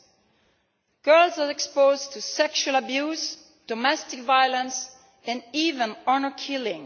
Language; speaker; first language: English; non-native, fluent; Italian